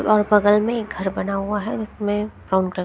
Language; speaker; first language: Hindi; non-native, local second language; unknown